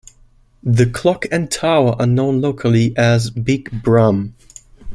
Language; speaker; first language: English; non-native, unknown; German